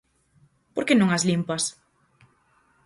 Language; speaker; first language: Galician; native; Galician